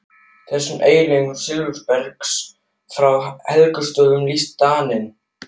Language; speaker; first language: Icelandic; non-native, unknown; German